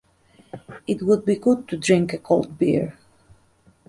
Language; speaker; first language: English; native; English